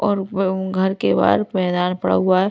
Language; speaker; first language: Hindi; non-native, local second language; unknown